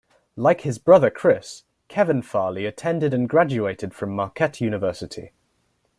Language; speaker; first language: English; native; English